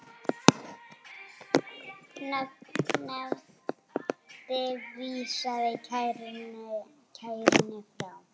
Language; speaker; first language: Icelandic; native; Icelandic